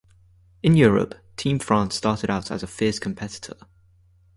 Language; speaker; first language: English; native; English